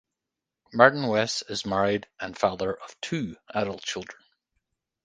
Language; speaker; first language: English; native; English